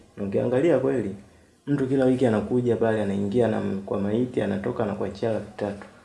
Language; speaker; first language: Swahili; native; Swahili